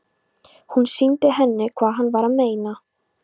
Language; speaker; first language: Icelandic; non-native, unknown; Polish